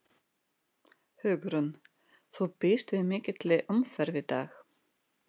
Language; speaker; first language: Icelandic; non-native, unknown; Russian